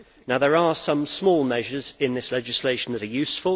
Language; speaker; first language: English; native; English